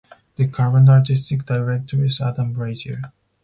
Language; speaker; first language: English; non-native, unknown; Spanish